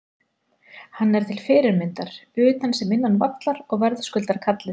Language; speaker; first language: Icelandic; native; Icelandic